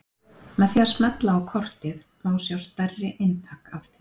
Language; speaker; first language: Icelandic; native; Icelandic